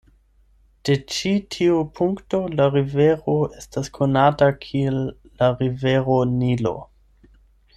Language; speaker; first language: Esperanto; non-native, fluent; German